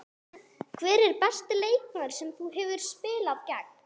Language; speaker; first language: Icelandic; non-native, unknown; English